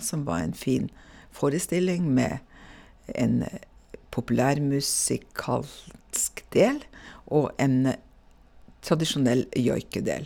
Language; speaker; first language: Norwegian; native; Norwegian